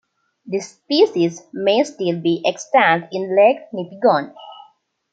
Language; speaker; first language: English; non-native, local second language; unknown